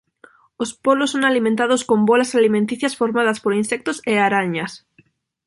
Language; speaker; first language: Galician; non-native, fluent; Spanish